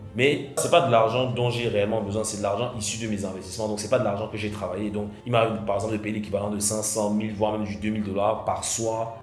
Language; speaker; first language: French; non-native, local second language; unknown